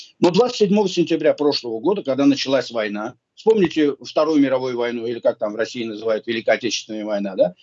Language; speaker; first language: Russian; non-native, local second language; Azerbaijani